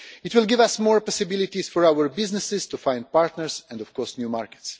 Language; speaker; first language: English; non-native, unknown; Russian